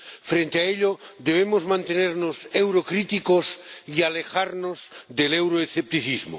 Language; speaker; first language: Spanish; non-native, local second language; Catalan